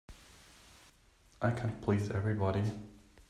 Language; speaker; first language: English; non-native, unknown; German